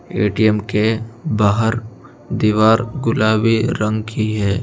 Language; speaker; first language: Hindi; non-native, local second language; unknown